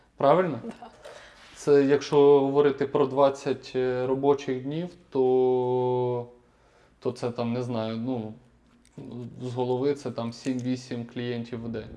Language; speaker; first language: Ukrainian; native; Ukrainian